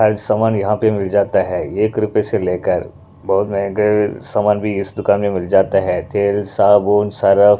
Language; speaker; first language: Hindi; non-native, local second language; Punjabi